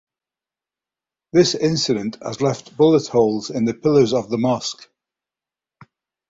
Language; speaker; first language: English; native; English